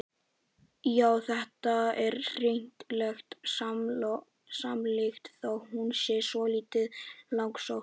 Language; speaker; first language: Icelandic; native; Icelandic